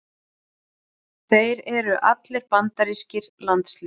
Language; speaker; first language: Icelandic; native; Icelandic